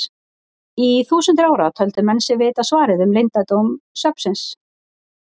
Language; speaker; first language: Icelandic; native; Icelandic